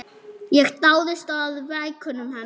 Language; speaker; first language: Icelandic; non-native, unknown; German